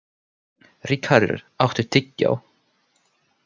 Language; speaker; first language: Icelandic; non-native, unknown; Finnish